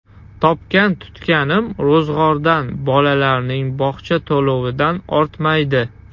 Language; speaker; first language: Uzbek; non-native, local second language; Russian